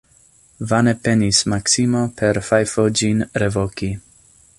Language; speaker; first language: Esperanto; non-native, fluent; English